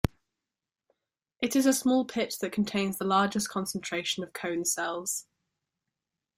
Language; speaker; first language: English; non-native, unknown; French